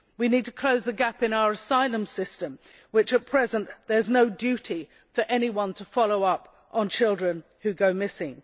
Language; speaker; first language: English; native; English